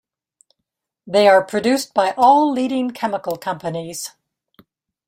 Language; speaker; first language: English; native; English